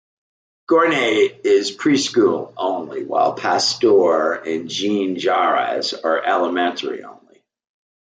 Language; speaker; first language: English; native; English